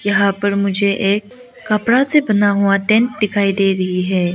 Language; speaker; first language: Hindi; non-native, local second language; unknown